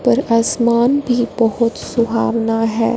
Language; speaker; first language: Hindi; non-native, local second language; Punjabi